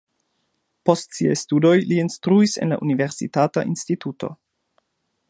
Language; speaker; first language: Esperanto; non-native, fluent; German